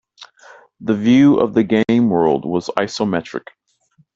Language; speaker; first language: English; native; English